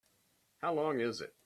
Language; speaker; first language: English; native; English